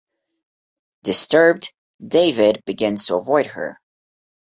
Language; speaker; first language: English; non-native, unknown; Portuguese